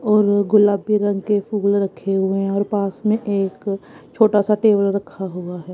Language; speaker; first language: Hindi; non-native, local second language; Punjabi